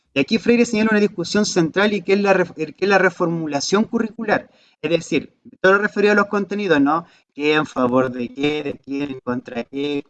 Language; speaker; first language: Spanish; native; Spanish